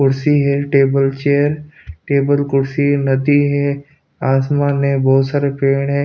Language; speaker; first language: Hindi; non-native, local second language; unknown